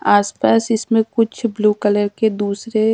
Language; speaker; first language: Hindi; native; Hindi